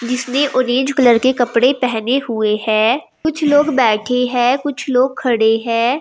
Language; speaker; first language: Hindi; native; Hindi